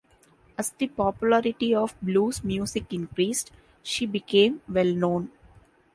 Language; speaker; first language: English; non-native, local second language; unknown